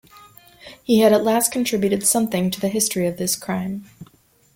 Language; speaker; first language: English; native; English